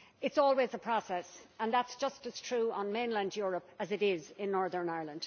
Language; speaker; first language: English; native; English